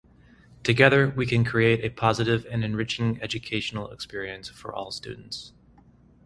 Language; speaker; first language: English; native; English